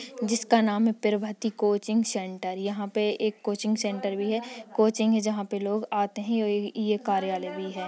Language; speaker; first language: Hindi; native; Hindi